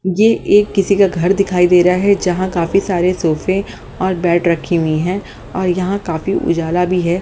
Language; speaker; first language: Hindi; native; Hindi